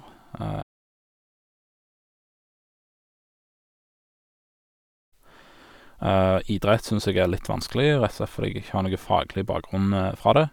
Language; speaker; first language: Norwegian; native; Norwegian